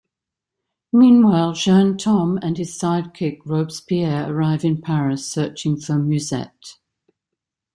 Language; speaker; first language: English; native; English